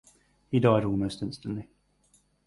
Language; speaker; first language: English; native; English